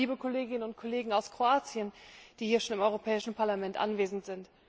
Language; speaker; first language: German; native; German